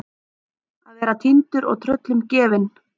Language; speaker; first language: Icelandic; native; Icelandic